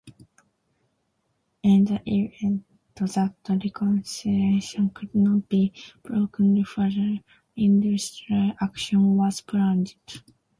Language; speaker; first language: English; non-native, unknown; Japanese